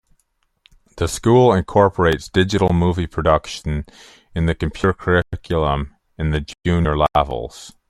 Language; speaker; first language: English; native; English